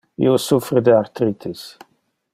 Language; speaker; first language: Interlingua; non-native, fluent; Dutch